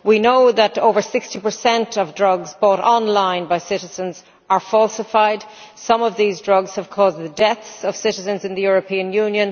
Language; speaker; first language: English; native; English